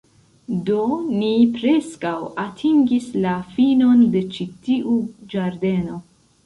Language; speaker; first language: Esperanto; non-native, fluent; Central Kurdish